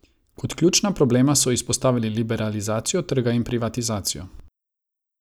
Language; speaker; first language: Slovenian; non-native, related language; Croatian